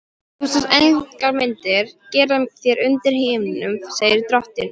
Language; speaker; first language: Icelandic; non-native, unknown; Polish